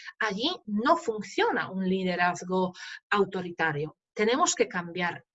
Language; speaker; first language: Spanish; non-native, fluent; Polish